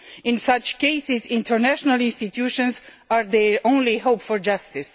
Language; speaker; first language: English; non-native, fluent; Romanian